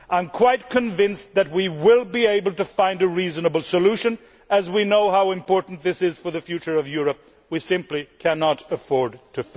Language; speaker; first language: English; non-native, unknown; Swedish